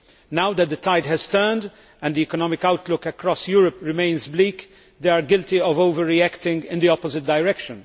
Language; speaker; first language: English; non-native, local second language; Maltese